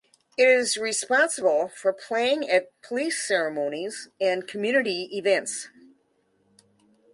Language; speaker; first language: English; native; English